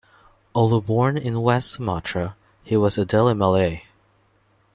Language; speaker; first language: English; non-native, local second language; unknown